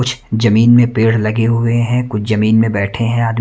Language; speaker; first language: Hindi; native; Hindi